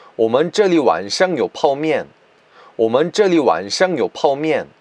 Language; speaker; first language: Chinese; non-native, fluent; Korean